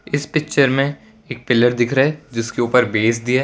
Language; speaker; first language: Hindi; non-native, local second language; Gujarati